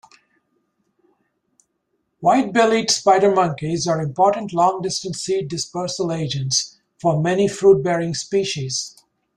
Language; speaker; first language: English; native; English